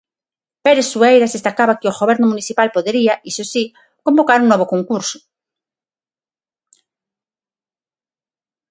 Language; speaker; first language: Galician; non-native, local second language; Spanish